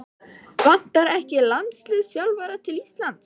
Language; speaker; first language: Icelandic; native; Icelandic